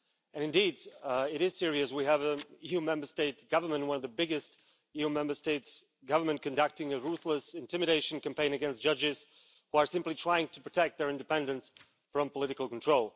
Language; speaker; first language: English; non-native, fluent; Slovak